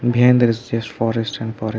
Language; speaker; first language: English; non-native, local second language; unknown